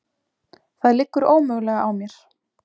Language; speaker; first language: Icelandic; native; Icelandic